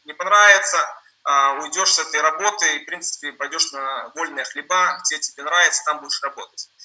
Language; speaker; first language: Russian; non-native, related language; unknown